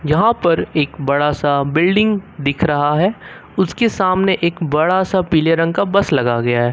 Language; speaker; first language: Hindi; native; Hindi